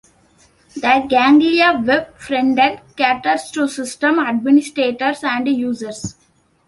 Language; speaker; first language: English; non-native, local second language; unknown